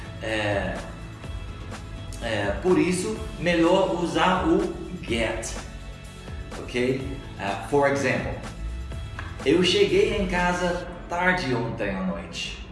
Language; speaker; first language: Portuguese; non-native, fluent; English